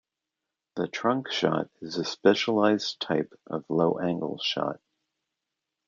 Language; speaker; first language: English; native; English